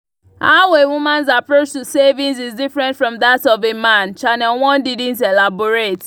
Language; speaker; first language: English; non-native, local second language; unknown